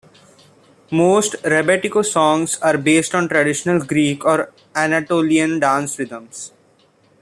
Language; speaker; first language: English; non-native, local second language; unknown